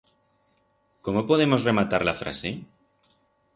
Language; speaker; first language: Aragonese; non-native, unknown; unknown